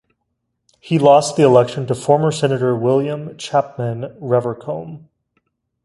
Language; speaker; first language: English; non-native, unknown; Chinese